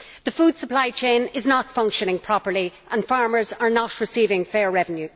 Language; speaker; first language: English; native; English